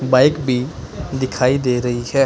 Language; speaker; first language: Hindi; non-native, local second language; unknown